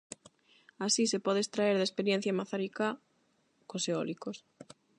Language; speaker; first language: Galician; non-native, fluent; Spanish